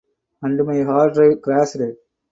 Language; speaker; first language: English; non-native, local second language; Tamil